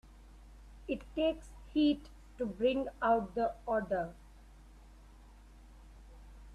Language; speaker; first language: English; non-native, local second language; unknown